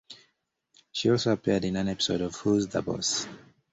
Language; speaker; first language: English; native; English